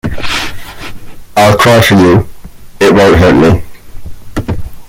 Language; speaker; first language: English; native; English